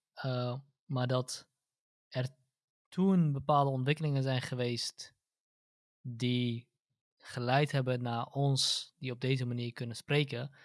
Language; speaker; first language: Dutch; early bilingual, other home language; Central Kurdish